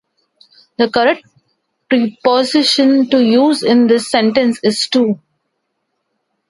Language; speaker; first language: English; non-native, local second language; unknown